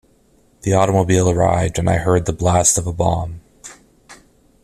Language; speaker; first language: English; native; English